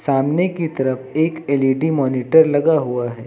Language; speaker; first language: Hindi; native; Hindi